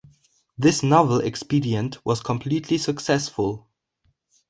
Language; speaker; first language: English; non-native, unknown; German